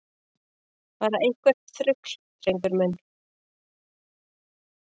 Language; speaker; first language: Icelandic; native; Icelandic